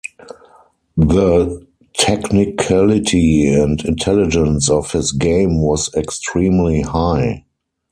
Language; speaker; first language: English; non-native, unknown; German